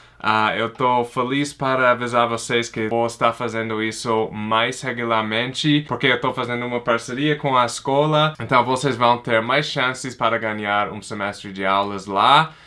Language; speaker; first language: Portuguese; non-native, fluent; English